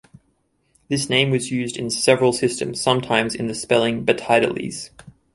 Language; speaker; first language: English; native; English